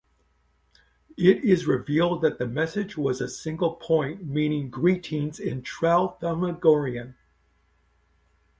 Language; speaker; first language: English; native; English